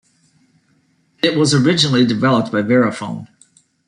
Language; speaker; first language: English; native; English